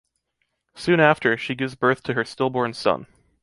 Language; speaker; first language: English; native; English